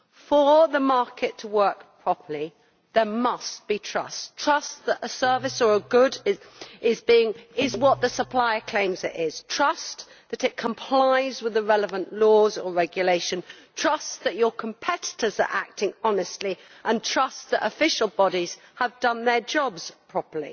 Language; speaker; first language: English; native; English